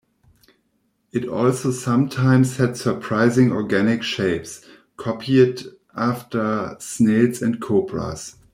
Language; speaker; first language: English; non-native, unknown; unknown